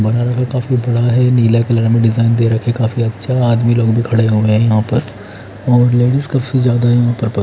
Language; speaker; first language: Hindi; native; Hindi